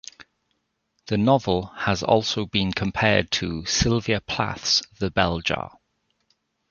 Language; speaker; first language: English; native; English